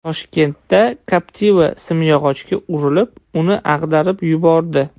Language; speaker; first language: Uzbek; non-native, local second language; Russian